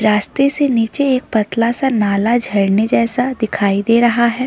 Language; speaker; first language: Hindi; non-native, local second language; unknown